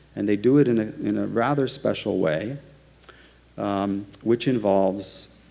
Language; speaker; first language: English; native; English